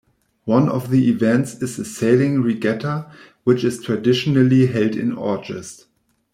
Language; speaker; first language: English; non-native, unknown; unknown